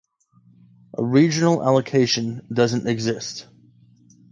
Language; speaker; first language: English; native; English